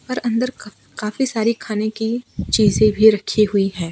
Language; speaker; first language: Hindi; non-native, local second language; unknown